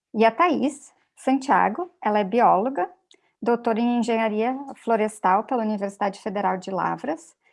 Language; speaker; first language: Portuguese; native; Portuguese